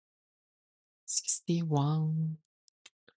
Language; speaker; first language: English; non-native, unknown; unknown